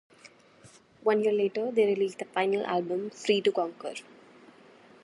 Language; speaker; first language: English; non-native, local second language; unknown